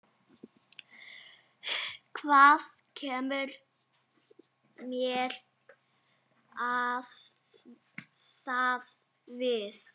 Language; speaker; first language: Icelandic; non-native, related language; Danish